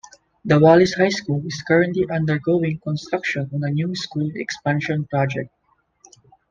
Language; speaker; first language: English; non-native, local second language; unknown